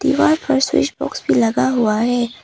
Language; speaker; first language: Hindi; early bilingual, other home language; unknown